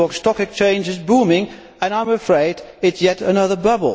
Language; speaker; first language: English; non-native, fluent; Dutch